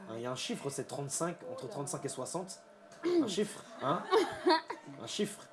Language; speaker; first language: French; native; French